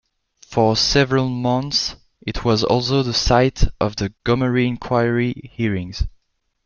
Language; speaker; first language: English; non-native, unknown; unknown